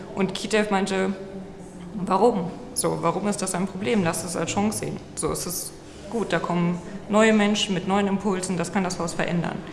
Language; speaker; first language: German; native; German